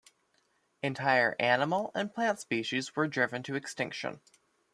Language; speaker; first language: English; native; English